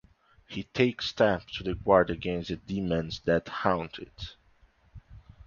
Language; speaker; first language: English; non-native, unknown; Portuguese